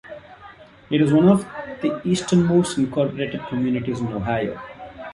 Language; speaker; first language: English; non-native, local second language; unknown